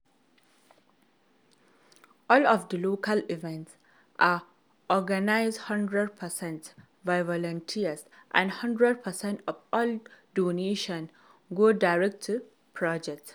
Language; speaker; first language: English; non-native, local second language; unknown